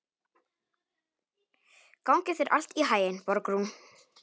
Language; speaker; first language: Icelandic; non-native, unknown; Polish